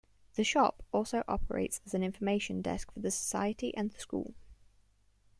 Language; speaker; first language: English; native; English